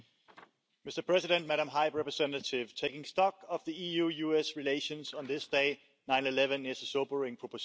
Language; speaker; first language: English; non-native, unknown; Danish